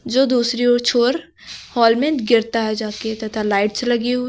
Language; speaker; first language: Hindi; native; Hindi